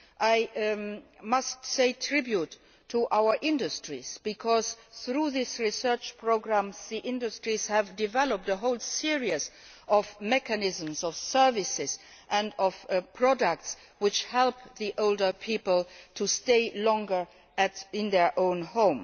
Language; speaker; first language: English; non-native, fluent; Luxembourgish